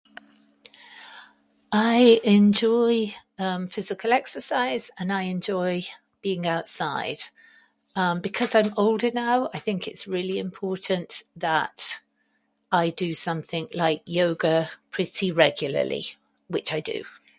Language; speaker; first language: English; native; English